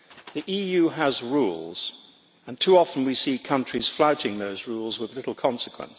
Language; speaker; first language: English; native; English